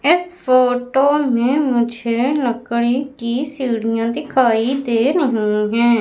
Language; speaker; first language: Hindi; native; Hindi